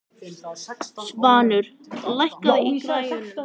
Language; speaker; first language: Icelandic; native; Icelandic